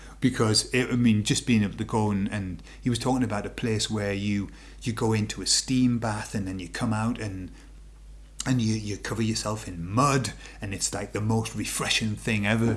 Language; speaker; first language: English; native; English